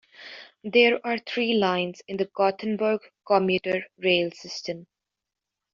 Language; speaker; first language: English; native; English